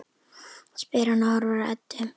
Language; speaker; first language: Icelandic; native; Icelandic